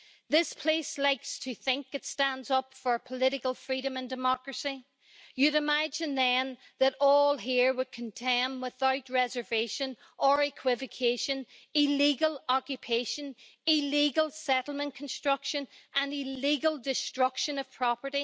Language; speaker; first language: English; native; English